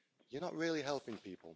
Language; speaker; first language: English; native; English